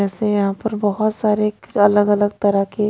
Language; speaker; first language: Hindi; non-native, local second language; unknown